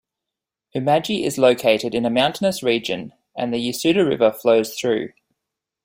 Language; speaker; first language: English; native; English